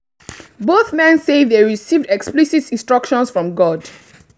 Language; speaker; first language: English; non-native, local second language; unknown